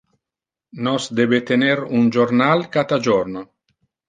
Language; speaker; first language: Interlingua; non-native, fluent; Italian